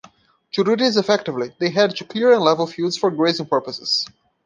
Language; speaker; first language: English; non-native, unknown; Portuguese